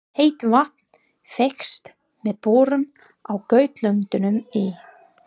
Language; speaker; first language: Icelandic; non-native, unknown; English